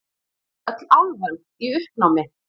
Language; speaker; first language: Icelandic; native; Icelandic